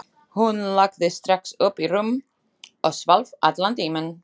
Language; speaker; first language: Icelandic; non-native, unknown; Slovak